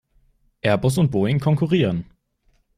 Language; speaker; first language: German; native; German